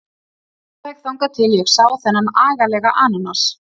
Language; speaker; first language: Icelandic; native; Icelandic